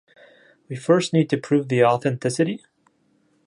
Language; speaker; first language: English; non-native, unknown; Japanese